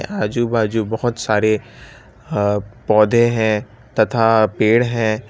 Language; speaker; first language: Hindi; non-native, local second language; Gujarati